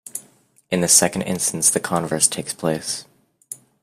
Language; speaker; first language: English; native; English